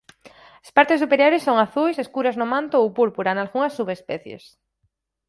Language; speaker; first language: Galician; native; Galician